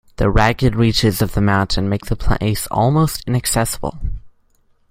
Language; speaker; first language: English; native; English